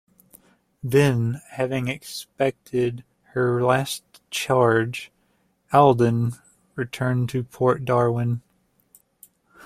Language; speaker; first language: English; native; English